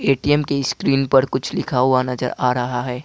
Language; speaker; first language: Hindi; non-native, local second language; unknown